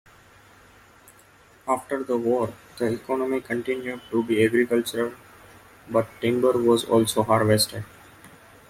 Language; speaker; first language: English; non-native, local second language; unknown